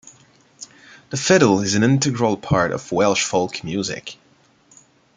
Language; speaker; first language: English; non-native, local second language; French